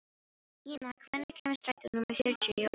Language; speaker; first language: Icelandic; non-native, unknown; Filipino